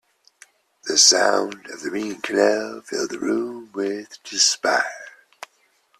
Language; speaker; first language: English; native; English